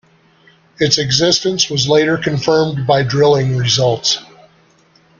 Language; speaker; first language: English; native; English